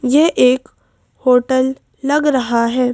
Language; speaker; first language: Hindi; native; Hindi